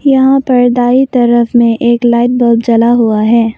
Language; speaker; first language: Hindi; non-native, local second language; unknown